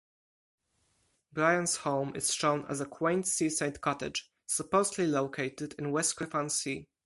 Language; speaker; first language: English; non-native, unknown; Polish